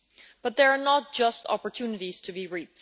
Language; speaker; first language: English; non-native, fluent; Dutch